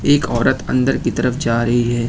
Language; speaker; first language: Hindi; native; Hindi